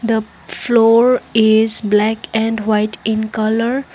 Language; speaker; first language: English; non-native, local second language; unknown